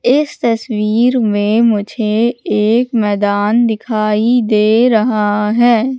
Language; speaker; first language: Hindi; native; Hindi